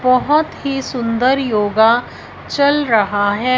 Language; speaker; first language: Hindi; non-native, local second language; Punjabi